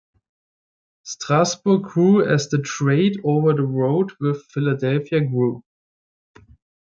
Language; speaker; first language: English; native; English